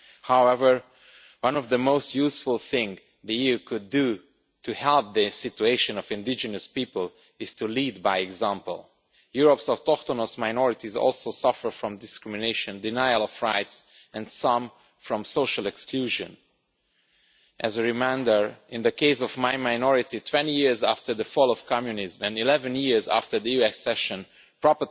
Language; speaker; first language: English; non-native, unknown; Romanian